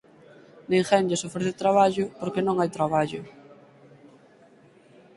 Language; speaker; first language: Galician; native; Galician